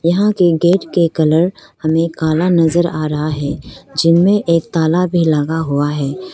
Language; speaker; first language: Hindi; non-native, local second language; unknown